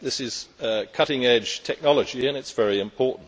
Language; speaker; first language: English; native; English